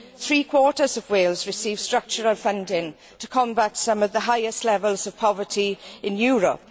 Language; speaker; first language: English; native; English